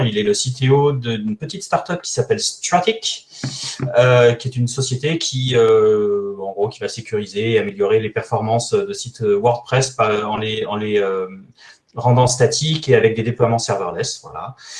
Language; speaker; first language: French; native; French